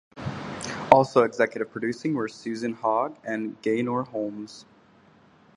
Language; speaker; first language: English; native; English